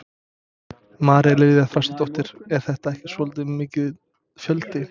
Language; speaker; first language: Icelandic; non-native, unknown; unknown